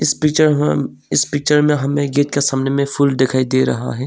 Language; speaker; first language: Hindi; non-native, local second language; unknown